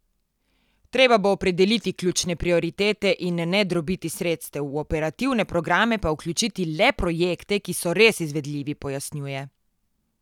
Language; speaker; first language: Slovenian; native; Slovenian